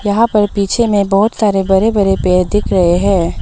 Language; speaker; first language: Hindi; non-native, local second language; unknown